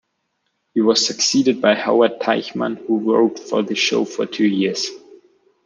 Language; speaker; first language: English; non-native, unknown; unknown